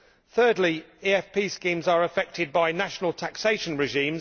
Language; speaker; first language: English; native; English